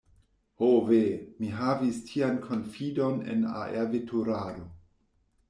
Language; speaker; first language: Esperanto; non-native, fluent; German